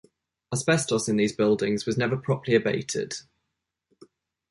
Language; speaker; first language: English; native; English